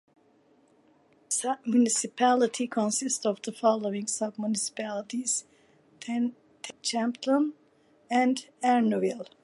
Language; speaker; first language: English; non-native, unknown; Turkish